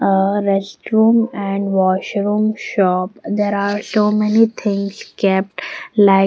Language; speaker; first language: English; non-native, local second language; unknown